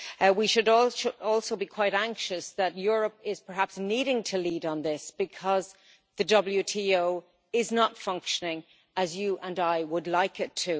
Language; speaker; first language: English; native; English